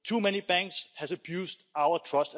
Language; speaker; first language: English; non-native, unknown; Danish